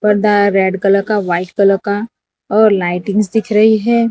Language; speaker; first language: Hindi; non-native, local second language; Gujarati